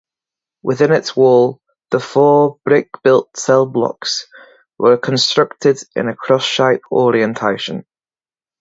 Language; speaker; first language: English; native; English